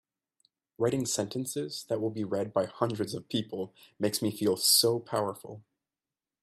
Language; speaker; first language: English; native; English